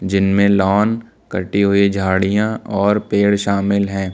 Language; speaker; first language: Hindi; native; Hindi